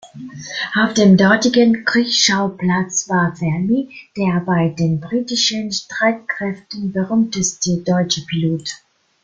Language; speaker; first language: German; non-native, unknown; Italian